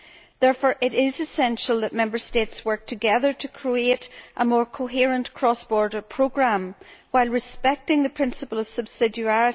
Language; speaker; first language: English; native; English